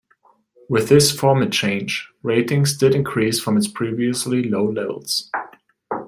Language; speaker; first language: English; non-native, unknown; German